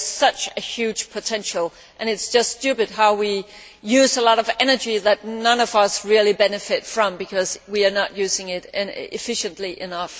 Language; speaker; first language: English; native; English